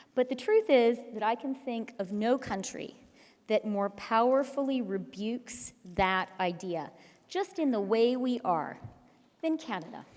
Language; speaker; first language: English; native; English